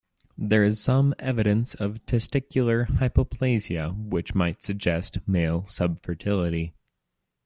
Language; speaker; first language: English; native; English